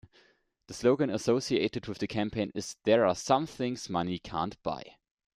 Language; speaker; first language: English; non-native, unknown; German